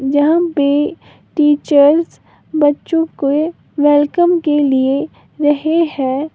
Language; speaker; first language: Hindi; native; Hindi